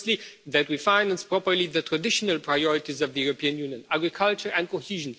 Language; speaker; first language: English; non-native, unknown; Romanian